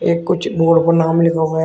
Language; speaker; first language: Hindi; native; Hindi